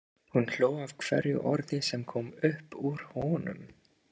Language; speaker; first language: Icelandic; non-native, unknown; English